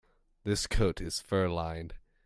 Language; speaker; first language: English; native; English